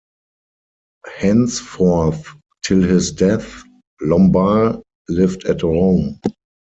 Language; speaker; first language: English; non-native, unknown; German